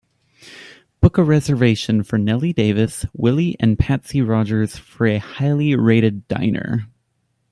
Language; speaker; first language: English; native; English